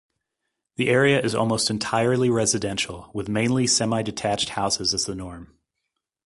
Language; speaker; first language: English; native; English